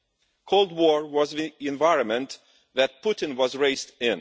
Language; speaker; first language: English; non-native, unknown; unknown